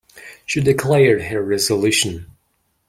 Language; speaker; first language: English; non-native, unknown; Mongolian